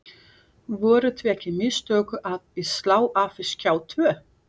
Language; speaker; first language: Icelandic; non-native, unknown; Portuguese